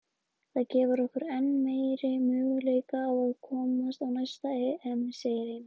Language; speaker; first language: Icelandic; native; Icelandic